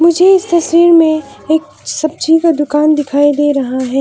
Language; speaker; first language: Hindi; non-native, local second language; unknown